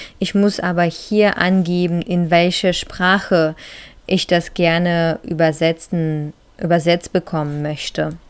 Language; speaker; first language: German; non-native, fluent; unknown